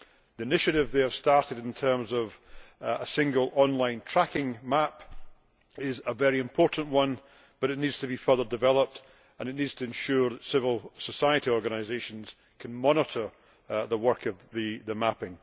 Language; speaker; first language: English; native; English